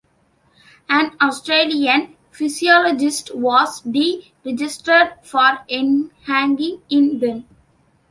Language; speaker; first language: English; non-native, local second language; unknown